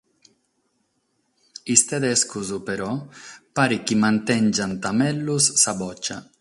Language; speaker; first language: Sardinian; non-native, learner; Catalan